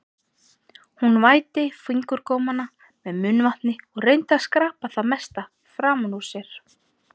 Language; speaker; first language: Icelandic; native; Icelandic